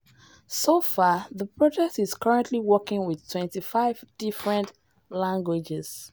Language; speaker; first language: English; non-native, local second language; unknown